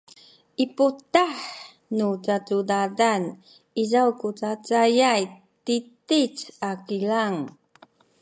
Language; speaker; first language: Sakizaya; non-native, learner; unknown